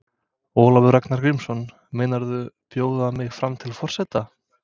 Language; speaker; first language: Icelandic; non-native, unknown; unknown